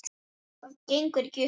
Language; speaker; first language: Icelandic; native; Icelandic